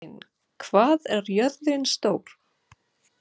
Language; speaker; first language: Icelandic; non-native, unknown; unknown